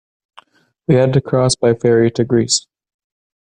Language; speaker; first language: English; native; English